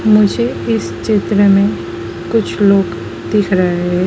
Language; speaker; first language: Hindi; native; Hindi